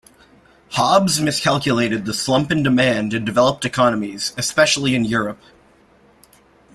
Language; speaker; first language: English; native; English